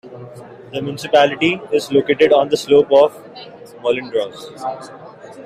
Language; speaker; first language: English; non-native, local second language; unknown